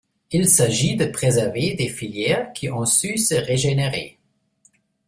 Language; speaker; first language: French; non-native, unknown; German